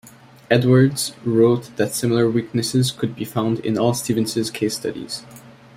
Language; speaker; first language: English; native; English